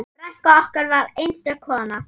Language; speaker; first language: Icelandic; non-native, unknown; German